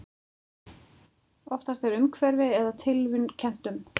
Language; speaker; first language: Icelandic; native; Icelandic